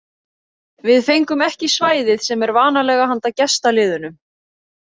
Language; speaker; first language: Icelandic; native; Icelandic